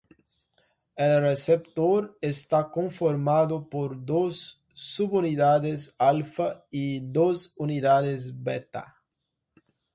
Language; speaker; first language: Spanish; non-native, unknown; Portuguese